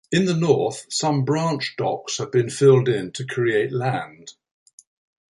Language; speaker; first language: English; native; English